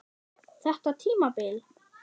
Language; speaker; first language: Icelandic; non-native, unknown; German